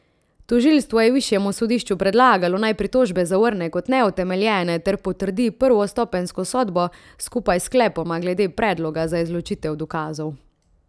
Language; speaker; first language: Slovenian; native; Slovenian